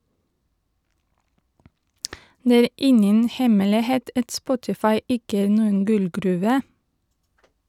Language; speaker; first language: Norwegian; non-native, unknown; Russian